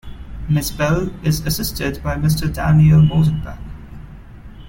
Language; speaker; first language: English; non-native, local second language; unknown